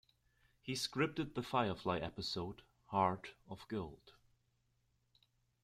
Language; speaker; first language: English; non-native, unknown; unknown